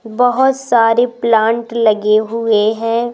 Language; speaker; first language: Hindi; native; Hindi